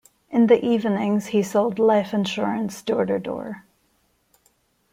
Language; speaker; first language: English; non-native, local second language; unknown